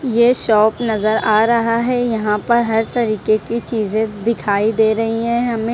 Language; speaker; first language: Hindi; non-native, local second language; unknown